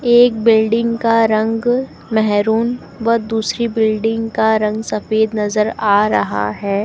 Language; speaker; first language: Hindi; native; Hindi